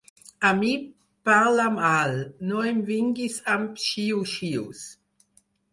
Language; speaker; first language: Catalan; non-native, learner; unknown